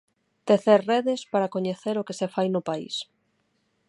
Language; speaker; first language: Galician; non-native, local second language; Spanish